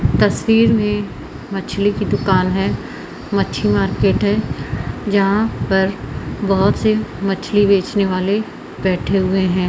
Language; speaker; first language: Hindi; native; Hindi